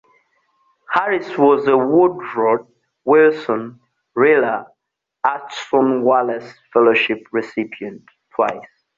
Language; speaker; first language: English; non-native, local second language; Ganda